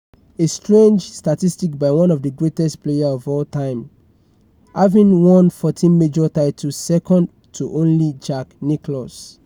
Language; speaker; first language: English; non-native, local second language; Yoruba